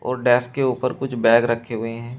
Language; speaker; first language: Hindi; native; Hindi